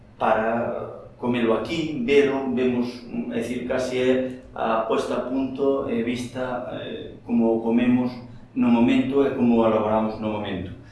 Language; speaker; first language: Galician; native; Galician